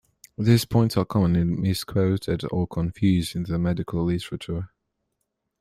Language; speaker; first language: English; non-native, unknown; Polish